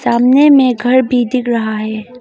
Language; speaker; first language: Hindi; non-native, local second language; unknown